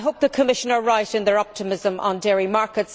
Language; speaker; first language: English; native; English